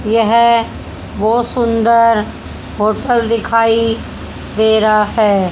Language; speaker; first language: Hindi; native; Hindi